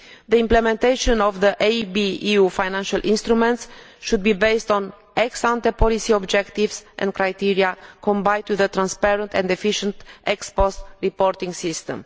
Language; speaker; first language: English; non-native, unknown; Romanian